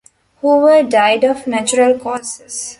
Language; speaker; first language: English; non-native, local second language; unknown